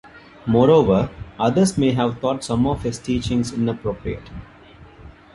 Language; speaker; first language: English; non-native, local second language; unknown